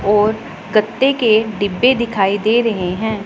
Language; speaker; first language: Hindi; non-native, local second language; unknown